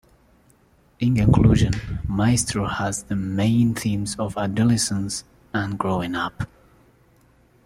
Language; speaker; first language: English; native; English